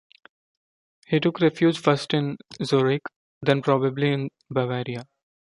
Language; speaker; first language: English; non-native, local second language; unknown